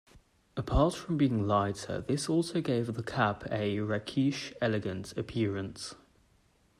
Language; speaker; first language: English; native; English